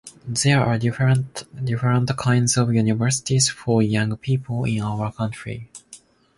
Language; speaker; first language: English; non-native, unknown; Japanese